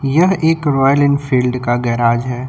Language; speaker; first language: Hindi; native; Hindi